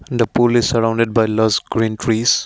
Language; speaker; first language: English; non-native, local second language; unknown